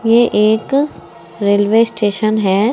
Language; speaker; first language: Hindi; native; Hindi